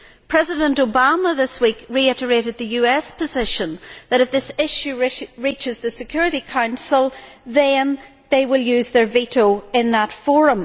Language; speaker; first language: English; native; English